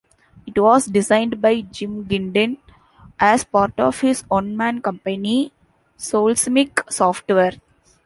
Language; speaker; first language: English; non-native, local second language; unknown